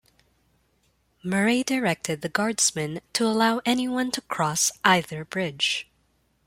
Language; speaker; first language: English; non-native, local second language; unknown